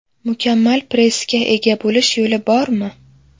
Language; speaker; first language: Uzbek; native; Uzbek